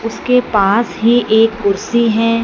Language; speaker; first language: Hindi; non-native, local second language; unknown